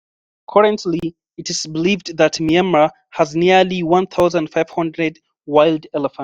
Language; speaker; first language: English; non-native, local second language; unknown